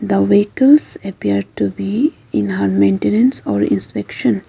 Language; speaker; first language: English; non-native, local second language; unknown